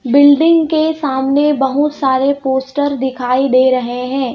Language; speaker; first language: Hindi; native; Hindi